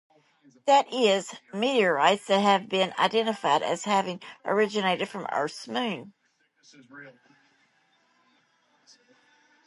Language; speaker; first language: English; native; English